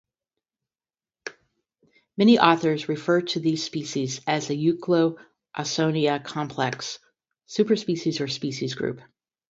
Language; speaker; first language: English; native; English